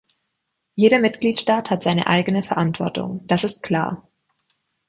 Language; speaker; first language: German; native; German